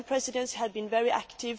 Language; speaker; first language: English; non-native, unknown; Swedish